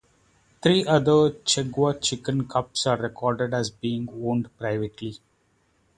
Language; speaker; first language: English; non-native, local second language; Kannada